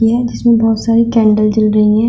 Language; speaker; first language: Hindi; native; Hindi